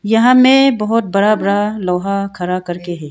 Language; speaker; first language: Hindi; non-native, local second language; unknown